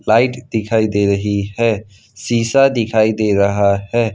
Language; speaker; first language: Hindi; non-native, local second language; Gujarati